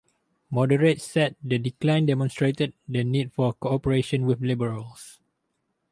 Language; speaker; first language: English; non-native, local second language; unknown